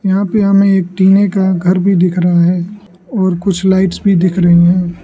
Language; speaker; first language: Hindi; non-native, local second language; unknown